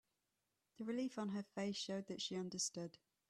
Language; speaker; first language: English; native; English